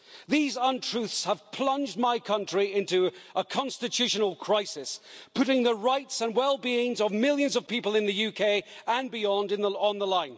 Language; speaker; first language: English; native; English